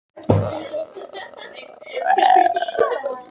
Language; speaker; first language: Icelandic; native; Icelandic